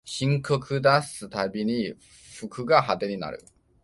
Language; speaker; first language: Japanese; non-native, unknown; Chinese